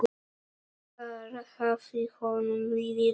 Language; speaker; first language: Icelandic; non-native, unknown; Polish